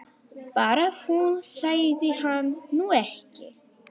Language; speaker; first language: Icelandic; non-native, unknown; Polish